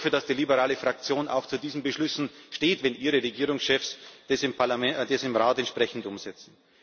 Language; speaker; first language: German; native; German